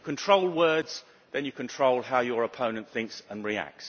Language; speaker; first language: English; native; English